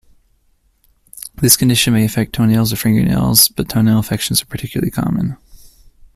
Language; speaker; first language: English; native; English